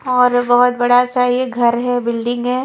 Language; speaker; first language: Hindi; non-native, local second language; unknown